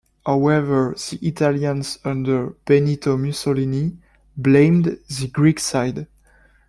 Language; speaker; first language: English; non-native, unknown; French